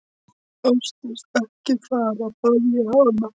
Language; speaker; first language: Icelandic; non-native, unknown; Polish